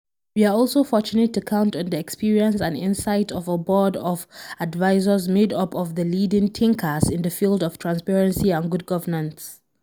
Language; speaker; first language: English; non-native, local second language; Hausa